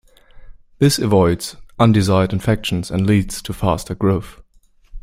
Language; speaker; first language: English; native; English